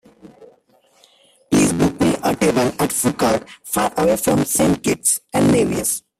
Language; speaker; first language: English; non-native, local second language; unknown